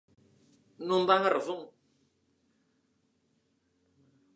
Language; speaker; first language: Galician; native; Galician